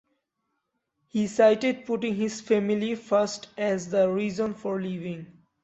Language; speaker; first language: English; non-native, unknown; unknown